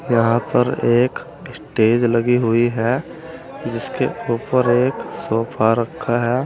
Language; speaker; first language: Hindi; native; Hindi